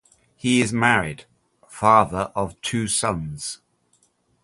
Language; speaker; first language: English; native; English